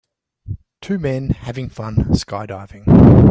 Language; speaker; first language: English; native; English